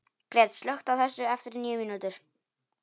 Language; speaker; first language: Icelandic; non-native, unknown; Polish